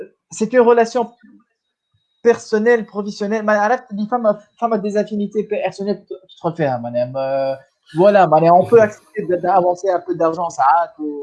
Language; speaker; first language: French; non-native, local second language; Arabic